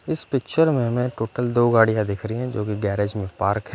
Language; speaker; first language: Hindi; non-native, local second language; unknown